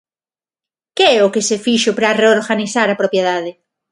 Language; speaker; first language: Galician; non-native, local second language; Spanish